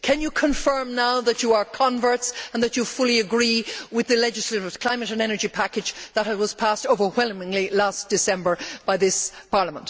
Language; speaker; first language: English; native; English